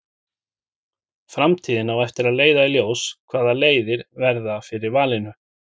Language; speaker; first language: Icelandic; native; Icelandic